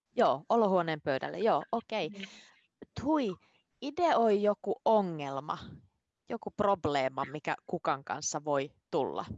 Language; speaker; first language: Finnish; native; Finnish